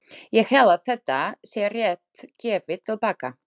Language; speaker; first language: Icelandic; non-native, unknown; Slovak